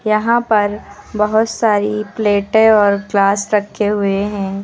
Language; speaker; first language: Hindi; native; Hindi